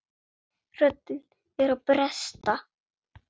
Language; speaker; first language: Icelandic; non-native, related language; Swedish